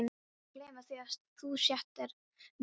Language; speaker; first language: Icelandic; non-native, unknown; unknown